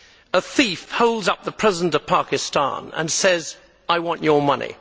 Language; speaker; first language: English; native; English